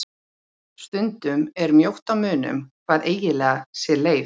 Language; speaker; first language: Icelandic; native; Icelandic